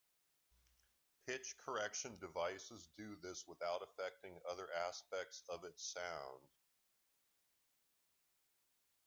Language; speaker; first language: English; native; English